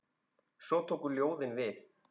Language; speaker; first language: Icelandic; native; Icelandic